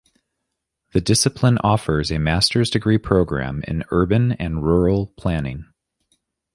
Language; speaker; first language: English; native; English